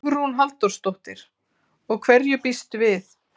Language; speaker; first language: Icelandic; native; Icelandic